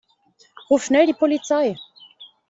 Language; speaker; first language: German; native; German